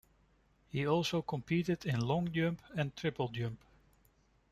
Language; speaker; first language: English; non-native, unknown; Dutch